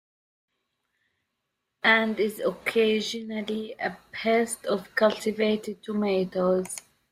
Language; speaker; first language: English; native; English